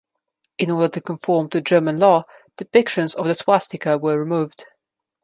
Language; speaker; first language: English; non-native, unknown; Slovenian